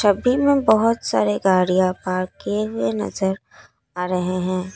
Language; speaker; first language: Hindi; non-native, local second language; Assamese